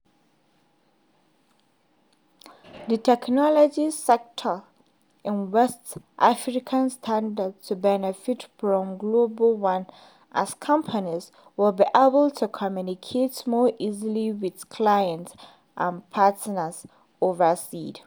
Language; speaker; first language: English; non-native, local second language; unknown